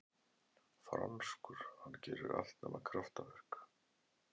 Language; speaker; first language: Icelandic; native; Icelandic